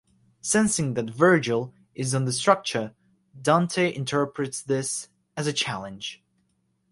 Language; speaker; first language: English; non-native, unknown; Russian